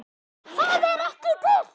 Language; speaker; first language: Icelandic; native; Icelandic